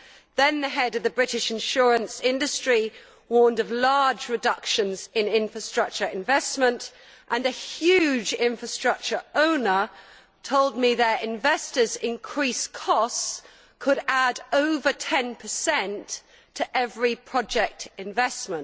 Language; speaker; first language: English; native; English